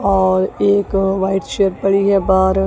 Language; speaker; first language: Hindi; non-native, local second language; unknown